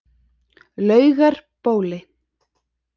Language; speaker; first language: Icelandic; native; Icelandic